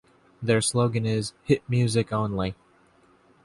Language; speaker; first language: English; native; English